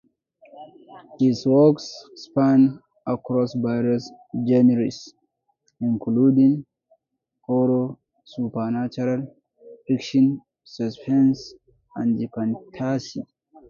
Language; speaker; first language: English; native; English